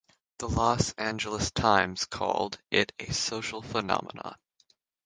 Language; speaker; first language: English; native; English